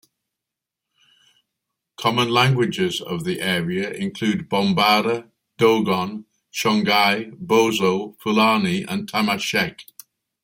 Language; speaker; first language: English; native; English